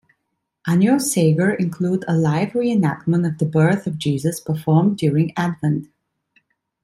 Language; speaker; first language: English; non-native, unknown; Italian